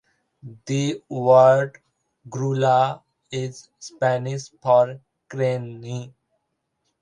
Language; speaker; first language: English; non-native, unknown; Bangla